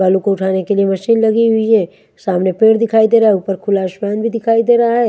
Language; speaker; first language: Hindi; native; Hindi